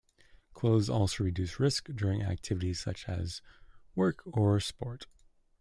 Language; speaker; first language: English; native; English